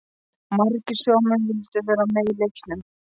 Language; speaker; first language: Icelandic; non-native, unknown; Polish